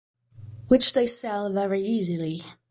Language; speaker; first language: English; non-native, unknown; German